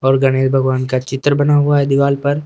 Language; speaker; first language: Hindi; native; Hindi